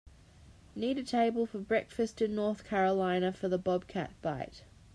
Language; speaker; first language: English; native; English